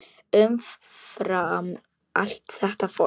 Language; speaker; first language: Icelandic; non-native, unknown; Polish